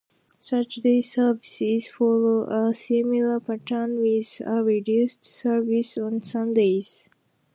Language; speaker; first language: English; non-native, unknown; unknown